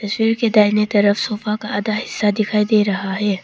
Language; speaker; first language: Hindi; early bilingual, other home language; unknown